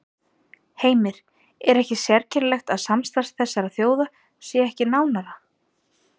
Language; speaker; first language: Icelandic; native; Icelandic